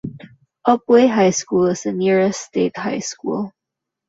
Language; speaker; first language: English; non-native, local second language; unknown